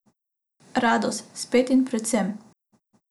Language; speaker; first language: Slovenian; non-native, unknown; Macedonian